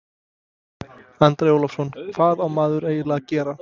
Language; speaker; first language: Icelandic; non-native, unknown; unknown